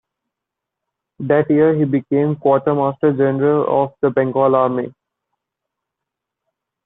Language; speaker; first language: English; non-native, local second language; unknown